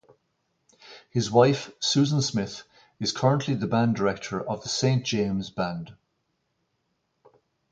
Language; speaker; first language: English; native; English